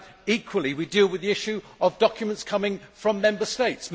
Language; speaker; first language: English; native; English